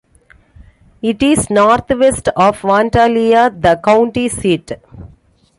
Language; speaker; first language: English; non-native, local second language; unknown